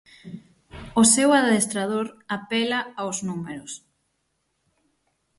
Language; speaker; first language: Galician; native; Galician